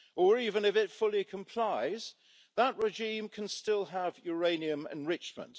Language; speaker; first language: English; native; English